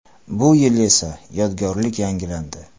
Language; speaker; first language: Uzbek; non-native, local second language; Kara-Kalpak